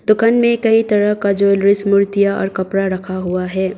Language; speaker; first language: Hindi; non-native, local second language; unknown